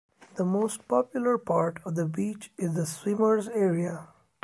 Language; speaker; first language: English; non-native, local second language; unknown